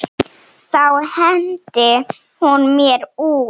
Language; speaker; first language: Icelandic; non-native, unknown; Slovenian